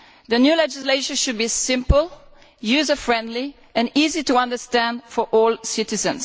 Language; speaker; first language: English; non-native, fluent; Italian